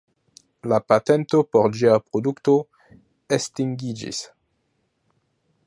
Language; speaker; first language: Esperanto; non-native, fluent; French